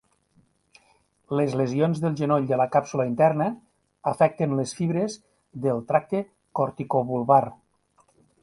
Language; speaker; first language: Catalan; native; Catalan